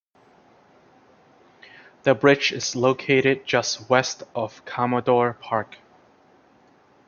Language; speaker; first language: English; native; English